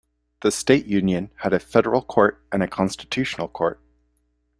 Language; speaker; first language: English; native; English